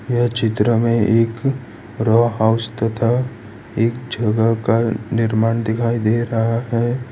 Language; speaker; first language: Hindi; non-native, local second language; Gujarati